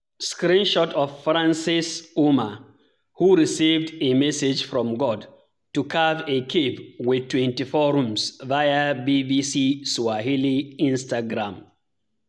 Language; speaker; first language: English; non-native, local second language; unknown